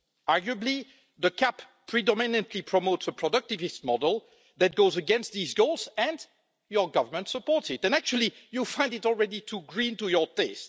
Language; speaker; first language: English; non-native, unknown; French